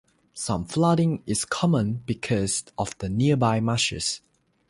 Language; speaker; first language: English; non-native, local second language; Chinese